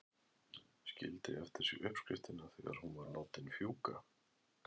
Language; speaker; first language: Icelandic; native; Icelandic